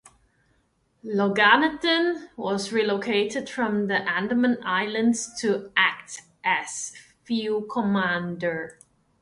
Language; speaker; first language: English; non-native, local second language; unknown